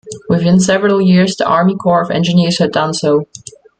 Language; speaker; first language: English; non-native, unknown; German